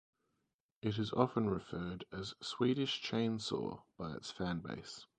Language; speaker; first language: English; native; English